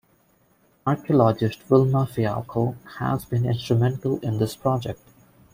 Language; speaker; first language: English; non-native, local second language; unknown